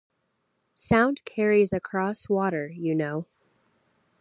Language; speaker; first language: English; native; English